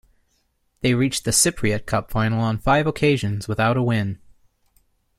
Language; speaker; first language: English; non-native, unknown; German